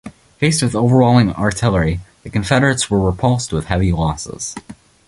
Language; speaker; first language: English; native; English